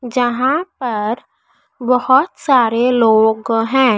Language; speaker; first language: Hindi; native; Hindi